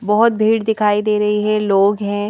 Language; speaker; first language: Hindi; native; Hindi